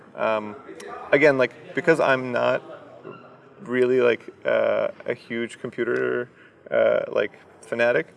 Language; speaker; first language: English; early bilingual, other home language; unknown